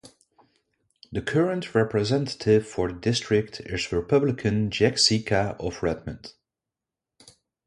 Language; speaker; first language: English; non-native, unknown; Dutch